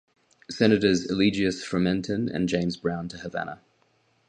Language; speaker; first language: English; native; English